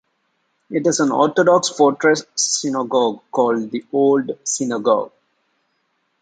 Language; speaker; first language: English; non-native, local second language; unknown